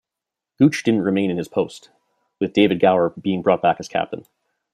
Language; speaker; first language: English; native; English